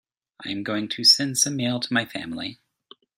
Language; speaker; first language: English; native; English